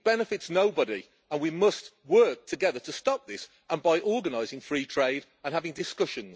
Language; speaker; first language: English; native; English